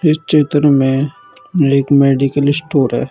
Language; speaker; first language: Hindi; native; Hindi